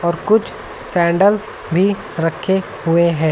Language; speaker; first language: Hindi; native; Hindi